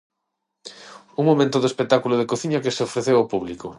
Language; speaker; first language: Galician; non-native, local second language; Spanish